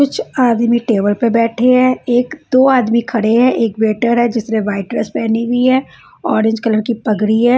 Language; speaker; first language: Hindi; non-native, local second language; Punjabi